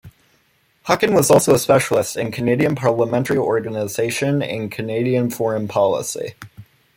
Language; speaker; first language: English; native; English